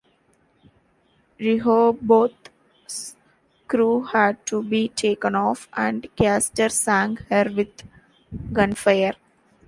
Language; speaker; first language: English; non-native, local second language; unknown